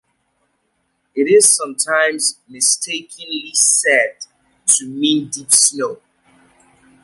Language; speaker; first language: English; native; English